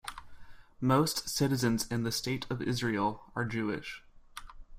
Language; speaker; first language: English; native; English